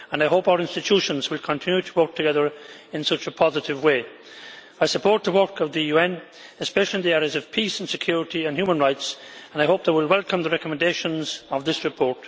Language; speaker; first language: English; native; English